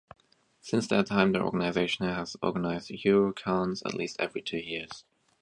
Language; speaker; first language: English; native; English